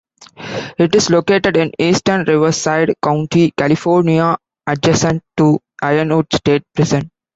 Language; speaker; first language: English; non-native, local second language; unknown